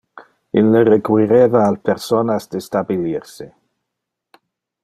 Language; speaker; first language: Interlingua; non-native, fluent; Dutch